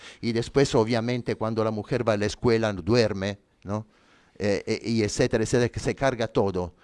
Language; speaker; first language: Spanish; non-native, fluent; Italian